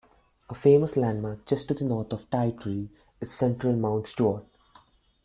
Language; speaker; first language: English; non-native, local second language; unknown